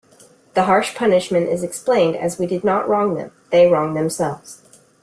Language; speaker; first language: English; native; English